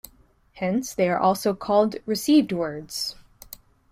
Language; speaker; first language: English; native; English